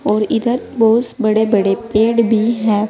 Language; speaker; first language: Hindi; native; Hindi